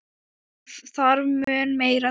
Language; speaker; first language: Icelandic; non-native, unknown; Thai